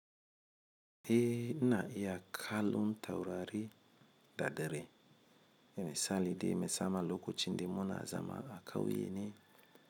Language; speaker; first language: Hausa; non-native, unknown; Igbo